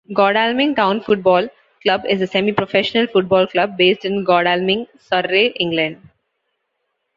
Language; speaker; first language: English; non-native, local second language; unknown